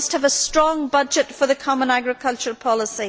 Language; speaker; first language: English; native; English